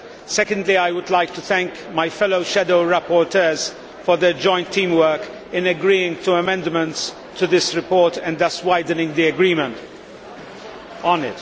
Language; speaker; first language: English; non-native, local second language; Maltese